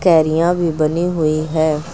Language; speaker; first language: Hindi; native; Hindi